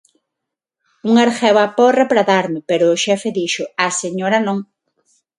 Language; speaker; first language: Galician; non-native, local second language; Spanish